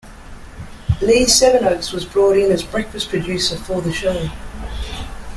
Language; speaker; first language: English; native; English